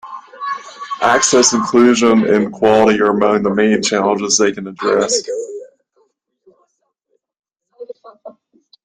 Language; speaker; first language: English; native; English